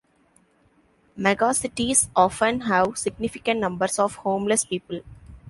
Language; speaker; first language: English; non-native, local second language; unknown